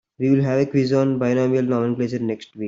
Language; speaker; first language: English; non-native, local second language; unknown